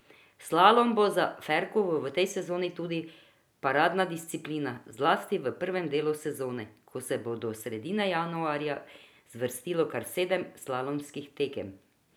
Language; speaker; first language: Slovenian; non-native, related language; Croatian